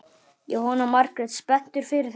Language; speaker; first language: Icelandic; native; Icelandic